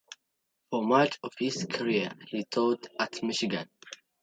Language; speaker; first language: English; native; English